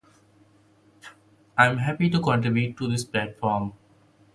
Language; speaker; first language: English; non-native, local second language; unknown